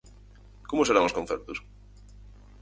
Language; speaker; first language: Galician; native; Galician